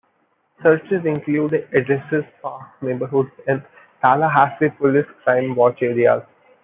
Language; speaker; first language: English; non-native, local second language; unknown